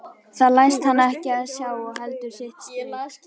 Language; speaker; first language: Icelandic; native; Icelandic